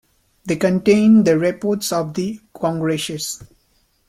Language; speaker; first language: English; non-native, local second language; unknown